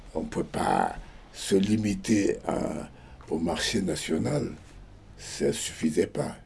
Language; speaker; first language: French; non-native, local second language; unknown